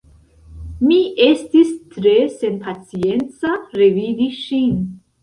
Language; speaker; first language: Esperanto; non-native, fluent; Central Kurdish